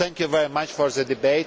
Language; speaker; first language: English; non-native, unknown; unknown